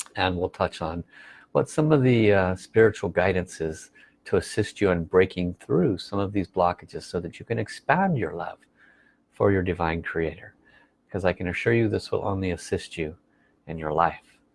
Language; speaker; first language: English; native; English